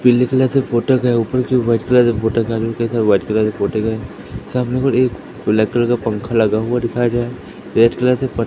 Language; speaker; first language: Hindi; native; Hindi